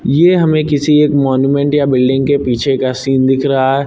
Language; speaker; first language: Hindi; native; Hindi